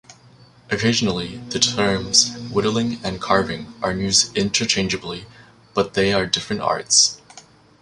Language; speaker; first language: English; native; English